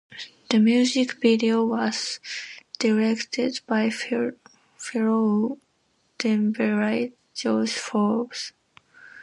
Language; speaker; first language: English; non-native, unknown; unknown